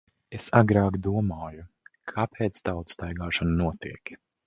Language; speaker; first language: Latvian; native; Latvian